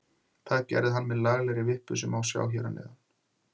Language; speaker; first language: Icelandic; native; Icelandic